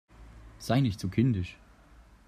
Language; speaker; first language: German; native; German